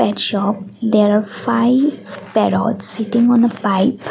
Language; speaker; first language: English; non-native, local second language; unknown